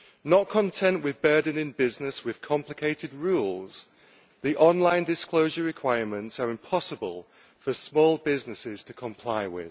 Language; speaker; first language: English; native; English